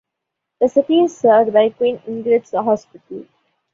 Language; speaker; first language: English; non-native, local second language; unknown